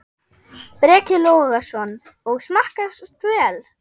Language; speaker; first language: Icelandic; non-native, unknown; German